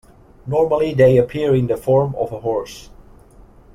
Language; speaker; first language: English; non-native, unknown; Catalan